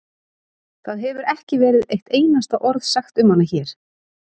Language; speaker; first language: Icelandic; native; Icelandic